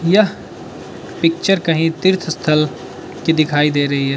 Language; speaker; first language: Hindi; early bilingual, other home language; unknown